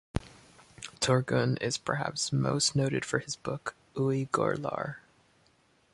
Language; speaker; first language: English; native; English